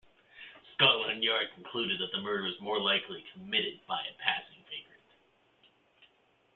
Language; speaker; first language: English; native; English